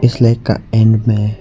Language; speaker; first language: Hindi; non-native, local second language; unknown